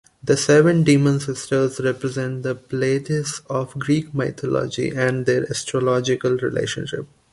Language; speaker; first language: English; non-native, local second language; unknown